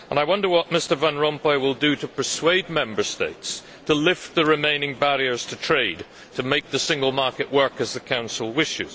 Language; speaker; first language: English; native; English